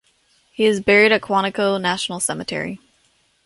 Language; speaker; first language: English; native; English